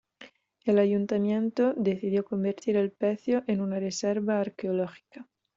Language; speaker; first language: Spanish; non-native, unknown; Italian